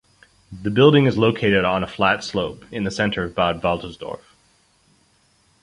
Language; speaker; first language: English; native; English